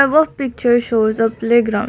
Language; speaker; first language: English; non-native, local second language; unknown